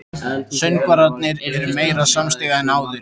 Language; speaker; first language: Icelandic; native; Icelandic